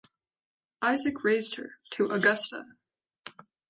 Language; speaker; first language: English; native; English